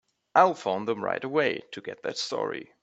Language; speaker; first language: English; non-native, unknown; German